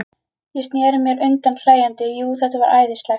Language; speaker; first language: Icelandic; native; Icelandic